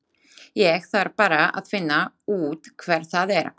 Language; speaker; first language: Icelandic; non-native, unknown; Slovak